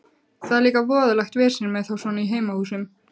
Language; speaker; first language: Icelandic; native; Icelandic